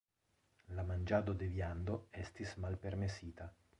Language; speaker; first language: Esperanto; non-native, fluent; Italian